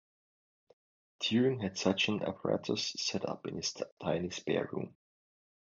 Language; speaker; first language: English; non-native, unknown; German